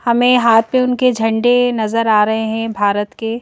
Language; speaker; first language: Hindi; native; Hindi